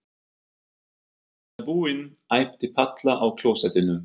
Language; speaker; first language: Icelandic; non-native, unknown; German